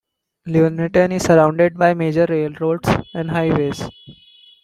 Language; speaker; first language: English; non-native, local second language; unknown